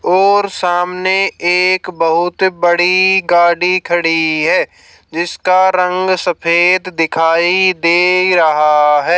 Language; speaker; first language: Hindi; native; Hindi